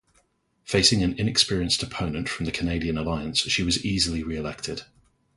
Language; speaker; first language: English; native; English